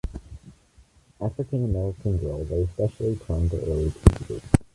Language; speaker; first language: English; native; English